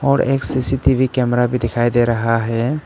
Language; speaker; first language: Hindi; non-native, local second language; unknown